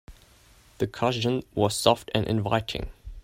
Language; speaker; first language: English; non-native, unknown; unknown